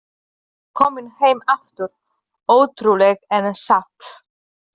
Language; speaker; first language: Icelandic; non-native, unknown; Polish